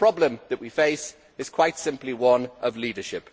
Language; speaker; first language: English; native; English